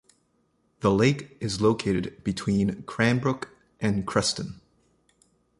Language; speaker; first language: English; native; English